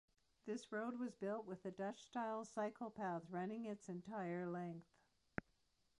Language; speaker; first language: English; native; English